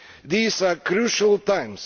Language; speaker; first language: English; non-native, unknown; Bulgarian